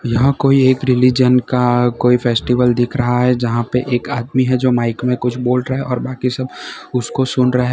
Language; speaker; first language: Hindi; non-native, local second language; Gujarati